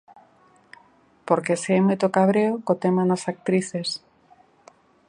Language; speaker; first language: Galician; native; Galician